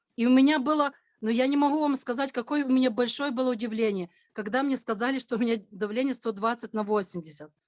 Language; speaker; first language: Russian; non-native, local second language; Ukrainian